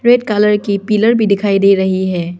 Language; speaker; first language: Hindi; non-native, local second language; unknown